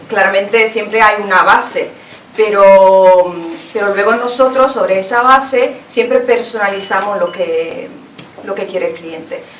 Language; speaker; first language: Spanish; non-native, fluent; Italian